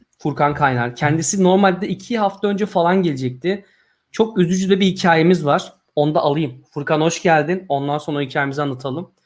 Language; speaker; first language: Turkish; native; Turkish